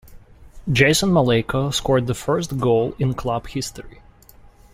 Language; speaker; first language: English; non-native, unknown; Russian